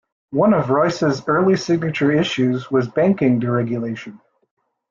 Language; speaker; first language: English; native; English